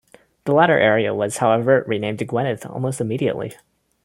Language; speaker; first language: English; non-native, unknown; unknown